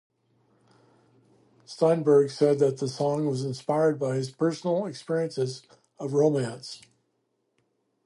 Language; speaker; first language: English; native; English